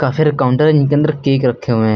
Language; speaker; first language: Hindi; native; Hindi